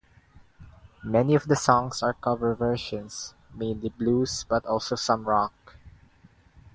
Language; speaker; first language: English; non-native, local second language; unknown